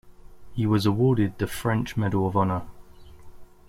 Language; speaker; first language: English; native; English